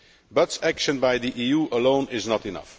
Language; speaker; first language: English; non-native, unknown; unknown